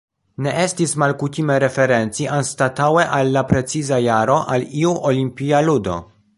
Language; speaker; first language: Esperanto; non-native, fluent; Polish